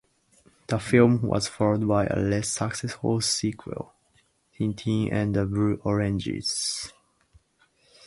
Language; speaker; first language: English; native; English